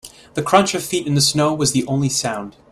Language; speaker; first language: English; native; English